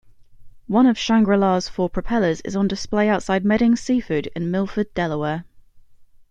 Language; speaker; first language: English; native; English